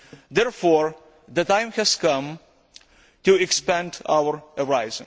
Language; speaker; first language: English; non-native, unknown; Lithuanian